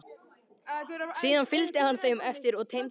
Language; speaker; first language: Icelandic; native; Icelandic